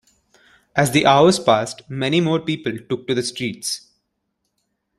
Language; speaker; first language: English; non-native, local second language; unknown